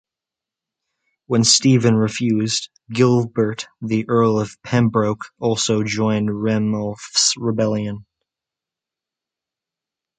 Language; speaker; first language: English; native; English